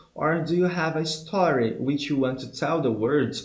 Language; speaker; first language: English; non-native, fluent; Portuguese